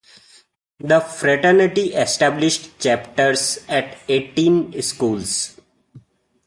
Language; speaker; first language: English; non-native, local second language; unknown